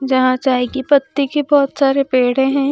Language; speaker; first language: Hindi; native; Hindi